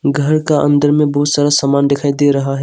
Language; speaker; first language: Hindi; non-native, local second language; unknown